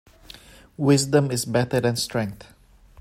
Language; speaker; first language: English; non-native, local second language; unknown